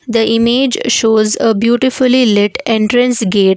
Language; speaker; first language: English; non-native, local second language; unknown